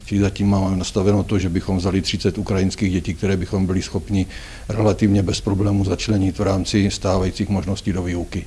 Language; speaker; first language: Czech; native; Czech